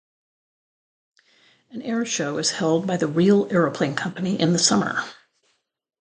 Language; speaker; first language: English; native; English